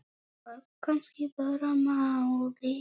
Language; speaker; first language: Icelandic; non-native, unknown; Polish